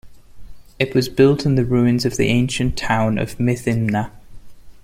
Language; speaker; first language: English; non-native, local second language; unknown